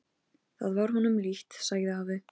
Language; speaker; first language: Icelandic; non-native, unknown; Polish